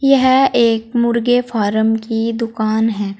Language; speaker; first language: Hindi; native; Hindi